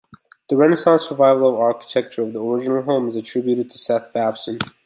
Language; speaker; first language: English; native; English